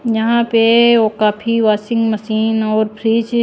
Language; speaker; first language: Hindi; non-native, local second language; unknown